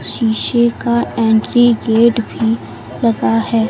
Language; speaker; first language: Hindi; native; Hindi